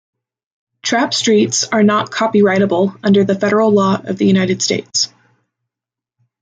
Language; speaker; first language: English; native; English